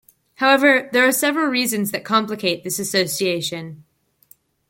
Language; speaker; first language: English; native; English